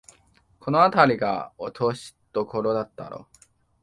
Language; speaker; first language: Japanese; non-native, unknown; Chinese